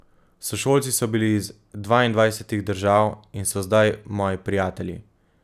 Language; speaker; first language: Slovenian; native; Slovenian